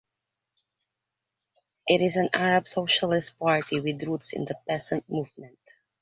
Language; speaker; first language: English; non-native, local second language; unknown